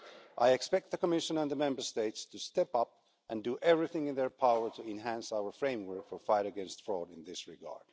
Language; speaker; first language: English; non-native, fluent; Finnish